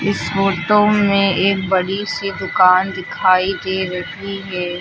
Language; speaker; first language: Hindi; native; Hindi